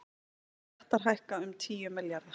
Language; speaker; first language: Icelandic; native; Icelandic